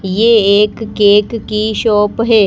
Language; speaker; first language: Hindi; native; Hindi